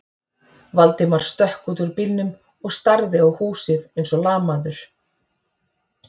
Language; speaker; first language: Icelandic; native; Icelandic